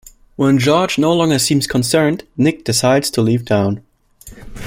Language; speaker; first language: English; non-native, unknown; German